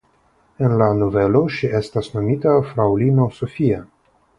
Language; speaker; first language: Esperanto; non-native, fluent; Russian